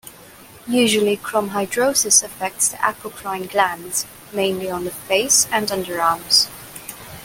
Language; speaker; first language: English; non-native, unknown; Cantonese